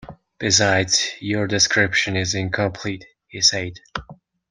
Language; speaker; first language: English; non-native, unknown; Mongolian